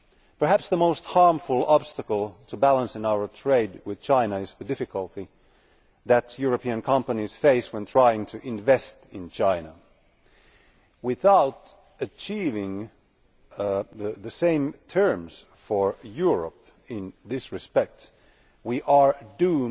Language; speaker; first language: English; non-native, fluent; Finnish